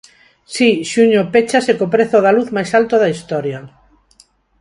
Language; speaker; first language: Galician; non-native, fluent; Spanish